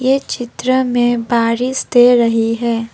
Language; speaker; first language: Hindi; non-native, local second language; Assamese